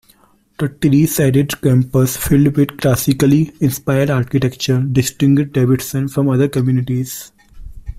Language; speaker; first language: English; non-native, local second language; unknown